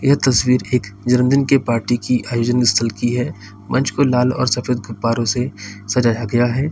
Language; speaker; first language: Hindi; native; Hindi